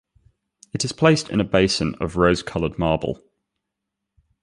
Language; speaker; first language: English; native; English